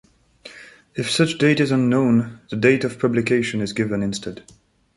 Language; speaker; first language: English; non-native, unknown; French